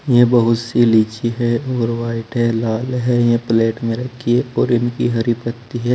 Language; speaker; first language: Hindi; native; Hindi